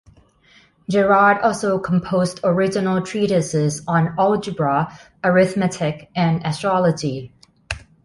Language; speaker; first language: English; non-native, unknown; Thai